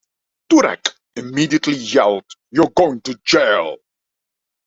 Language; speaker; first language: English; non-native, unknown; Dutch